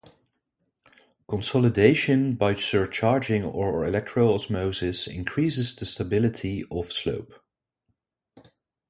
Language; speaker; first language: English; non-native, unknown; Dutch